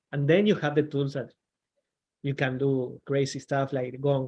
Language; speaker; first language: English; non-native, fluent; Spanish